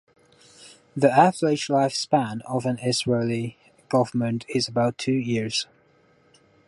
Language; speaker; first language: English; non-native, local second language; Cantonese